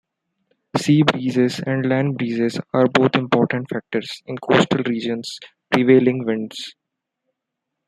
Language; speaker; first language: English; non-native, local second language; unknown